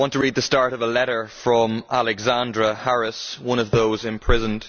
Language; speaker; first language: English; native; English